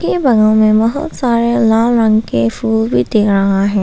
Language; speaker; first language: Hindi; non-native, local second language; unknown